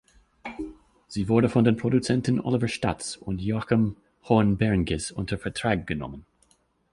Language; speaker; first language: German; non-native, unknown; English